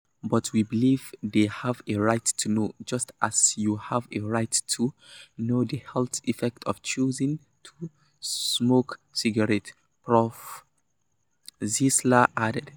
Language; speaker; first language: English; non-native, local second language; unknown